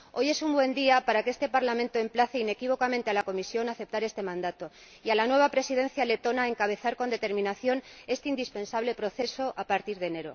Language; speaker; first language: Spanish; native; Spanish